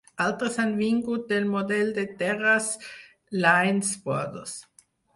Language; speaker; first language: Catalan; non-native, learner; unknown